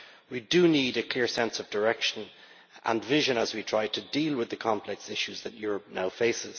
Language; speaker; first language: English; native; English